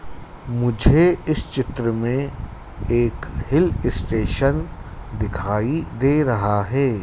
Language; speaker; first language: Hindi; native; Hindi